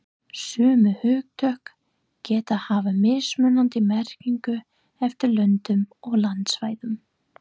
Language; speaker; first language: Icelandic; non-native, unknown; English